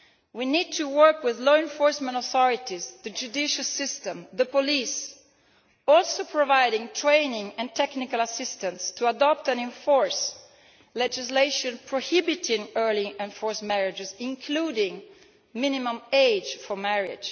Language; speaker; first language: English; non-native, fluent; Italian